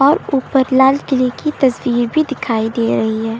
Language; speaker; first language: Hindi; native; Hindi